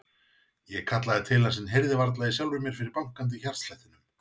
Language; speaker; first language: Icelandic; native; Icelandic